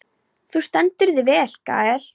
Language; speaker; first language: Icelandic; non-native, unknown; Polish